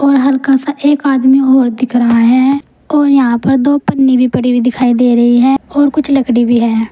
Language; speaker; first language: Hindi; native; Hindi